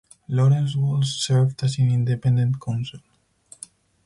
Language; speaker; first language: English; non-native, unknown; Spanish